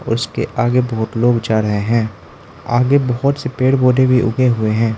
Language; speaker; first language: Hindi; non-native, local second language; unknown